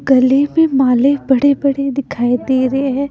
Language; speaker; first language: Hindi; non-native, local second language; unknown